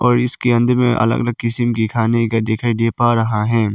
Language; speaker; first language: Hindi; non-native, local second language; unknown